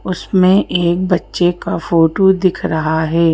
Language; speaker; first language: Hindi; native; Hindi